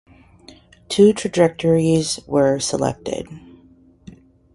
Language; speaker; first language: English; native; English